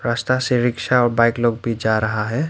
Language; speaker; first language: Hindi; non-native, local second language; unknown